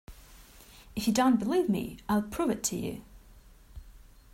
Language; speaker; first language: English; non-native, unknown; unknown